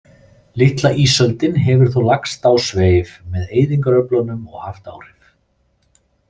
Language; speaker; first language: Icelandic; native; Icelandic